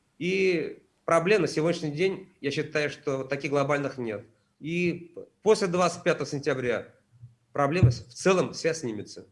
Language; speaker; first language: Russian; native; Russian